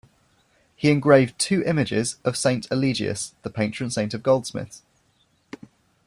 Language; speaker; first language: English; native; English